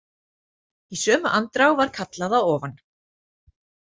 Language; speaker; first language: Icelandic; native; Icelandic